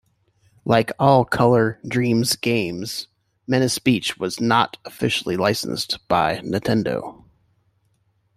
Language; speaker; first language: English; native; English